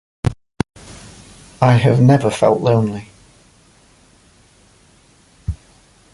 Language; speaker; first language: English; native; English